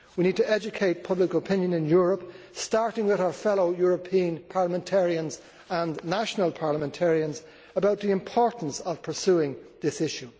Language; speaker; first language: English; native; English